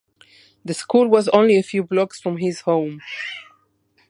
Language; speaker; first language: English; non-native, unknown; Spanish